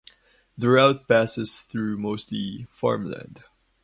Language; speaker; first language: English; non-native, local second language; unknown